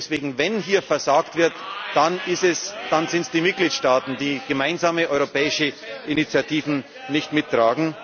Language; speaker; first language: German; native; German